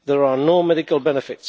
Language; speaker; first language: English; non-native, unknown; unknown